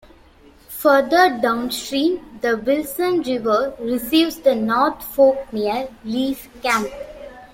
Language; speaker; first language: English; non-native, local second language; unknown